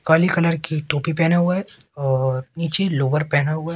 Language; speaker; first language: Hindi; native; Hindi